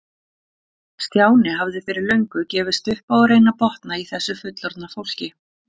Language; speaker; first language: Icelandic; native; Icelandic